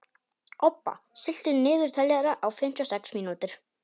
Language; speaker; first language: Icelandic; non-native, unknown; Polish